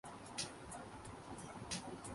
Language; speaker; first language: English; non-native, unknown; Urdu